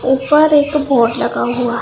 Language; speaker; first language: Hindi; non-native, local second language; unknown